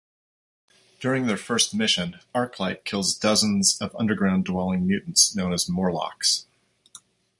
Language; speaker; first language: English; native; English